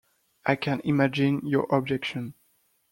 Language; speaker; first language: English; non-native, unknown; French